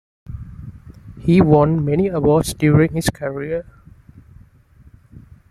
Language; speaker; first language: English; non-native, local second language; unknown